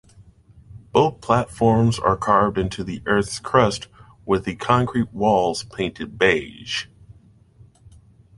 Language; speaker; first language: English; native; English